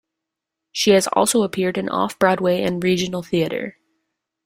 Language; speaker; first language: English; native; English